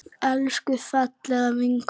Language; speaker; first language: Icelandic; native; Icelandic